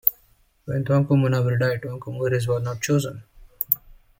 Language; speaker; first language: English; native; English